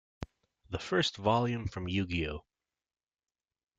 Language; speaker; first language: English; native; English